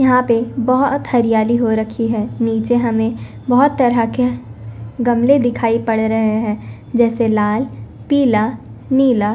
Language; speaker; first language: Hindi; non-native, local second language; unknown